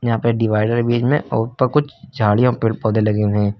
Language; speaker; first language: Hindi; native; Hindi